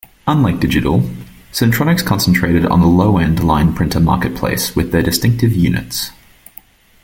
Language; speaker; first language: English; native; English